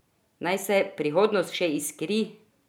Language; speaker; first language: Slovenian; non-native, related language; Croatian